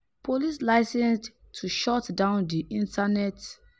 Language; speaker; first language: English; non-native, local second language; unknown